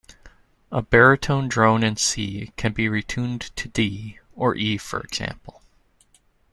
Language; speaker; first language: English; native; English